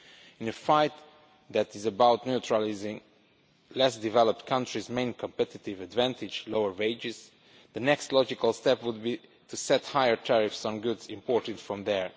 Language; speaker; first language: English; non-native, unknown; Romanian